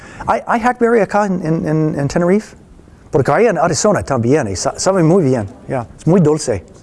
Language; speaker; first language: Spanish; non-native, fluent; English